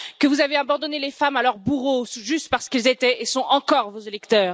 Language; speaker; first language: French; native; French